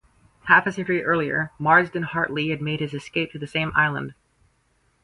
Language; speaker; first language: English; native; English